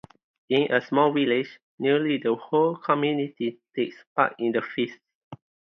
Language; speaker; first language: English; non-native, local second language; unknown